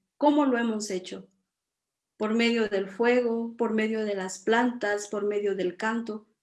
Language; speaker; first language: Spanish; non-native, local second language; Kʼicheʼ